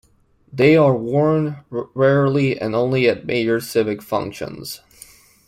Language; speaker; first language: English; non-native, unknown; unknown